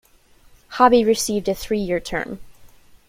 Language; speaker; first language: English; native; English